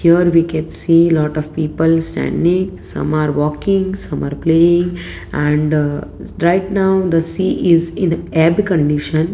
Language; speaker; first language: English; non-native, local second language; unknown